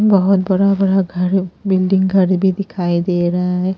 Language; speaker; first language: Hindi; non-native, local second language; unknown